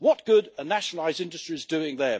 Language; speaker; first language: English; native; English